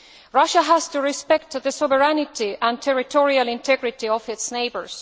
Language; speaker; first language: English; non-native, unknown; Estonian